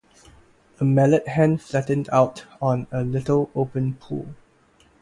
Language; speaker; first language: English; non-native, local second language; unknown